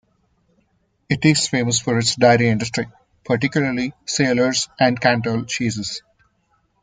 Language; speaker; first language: English; non-native, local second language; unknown